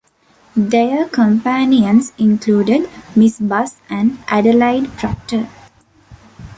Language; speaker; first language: English; non-native, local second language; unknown